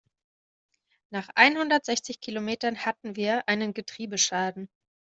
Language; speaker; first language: German; native; German